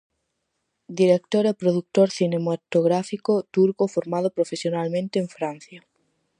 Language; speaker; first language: Galician; native; Galician